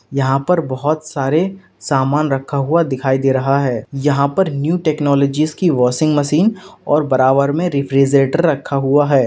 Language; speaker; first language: Hindi; native; Hindi